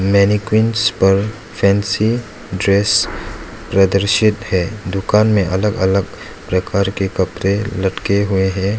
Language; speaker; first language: Hindi; non-native, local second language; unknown